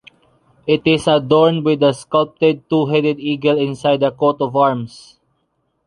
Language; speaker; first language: English; non-native, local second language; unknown